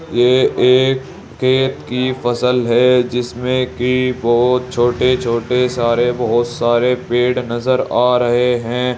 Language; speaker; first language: Hindi; native; Hindi